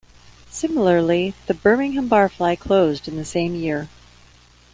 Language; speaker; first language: English; native; English